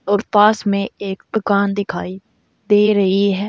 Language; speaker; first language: Hindi; native; Hindi